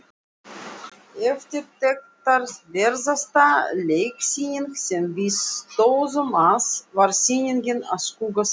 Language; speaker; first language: Icelandic; non-native, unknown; Russian